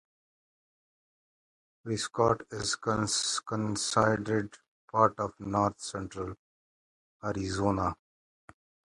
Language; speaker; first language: English; native; English